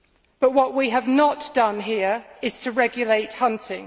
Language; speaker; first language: English; native; English